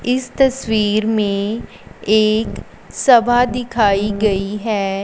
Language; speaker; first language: Hindi; non-native, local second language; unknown